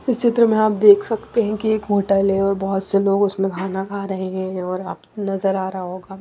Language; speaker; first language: Hindi; non-native, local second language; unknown